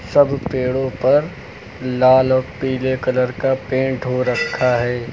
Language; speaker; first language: Hindi; native; Hindi